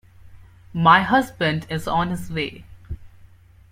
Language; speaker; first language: English; non-native, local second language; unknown